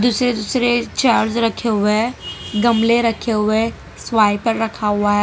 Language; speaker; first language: Hindi; non-native, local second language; Gujarati